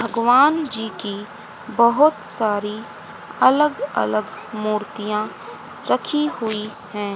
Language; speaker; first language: Hindi; native; Hindi